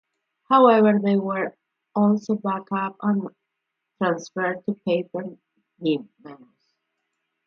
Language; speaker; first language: English; non-native, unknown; Spanish